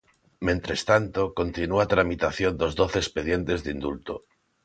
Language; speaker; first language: Galician; non-native, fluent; Spanish